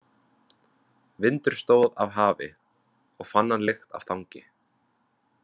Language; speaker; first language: Icelandic; non-native, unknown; Vietnamese